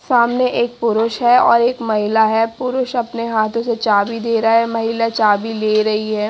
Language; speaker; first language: Hindi; native; Hindi